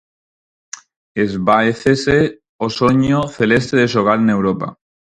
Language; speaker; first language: Galician; non-native, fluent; Spanish